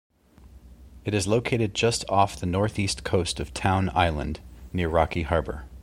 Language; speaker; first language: English; native; English